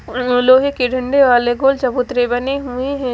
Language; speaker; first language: Hindi; native; Hindi